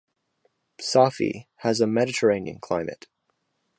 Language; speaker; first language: English; native; English